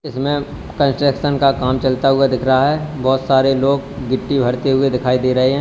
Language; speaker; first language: Hindi; native; Hindi